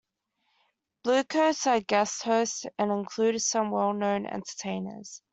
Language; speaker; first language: English; native; English